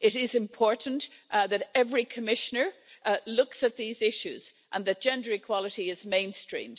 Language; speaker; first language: English; native; English